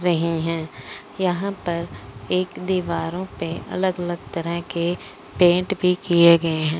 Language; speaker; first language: Hindi; non-native, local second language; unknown